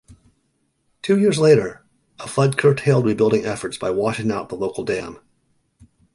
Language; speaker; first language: English; native; English